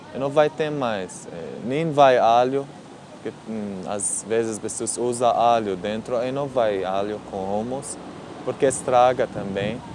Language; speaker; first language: Portuguese; non-native, learner; Arabic